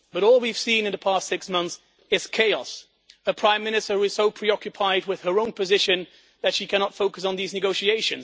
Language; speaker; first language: English; non-native, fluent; Dutch